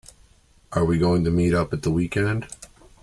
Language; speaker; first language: English; native; English